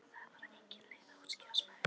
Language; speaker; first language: Icelandic; non-native, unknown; Polish